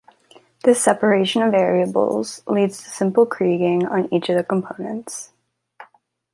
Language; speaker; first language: English; native; English